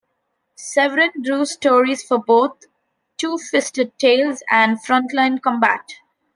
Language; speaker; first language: English; non-native, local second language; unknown